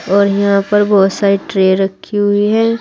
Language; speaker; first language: Hindi; native; Hindi